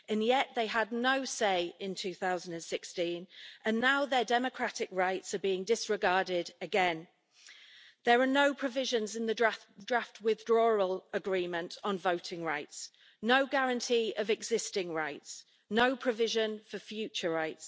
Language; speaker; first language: English; native; English